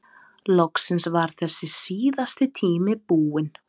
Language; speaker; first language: Icelandic; non-native, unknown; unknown